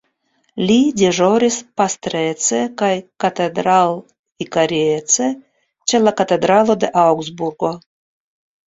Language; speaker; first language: Esperanto; non-native, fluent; Russian